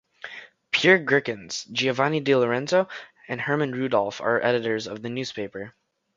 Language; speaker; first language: English; native; English